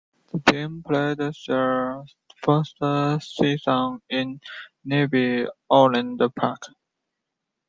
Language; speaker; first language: English; non-native, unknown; Chinese